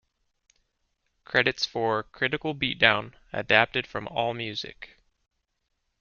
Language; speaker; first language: English; native; English